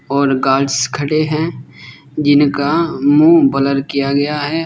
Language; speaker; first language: Hindi; native; Hindi